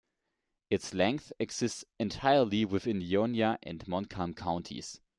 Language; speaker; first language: English; non-native, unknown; German